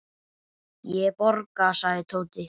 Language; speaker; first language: Icelandic; native; Icelandic